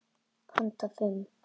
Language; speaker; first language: Icelandic; native; Icelandic